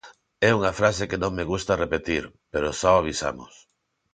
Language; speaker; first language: Galician; non-native, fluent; Spanish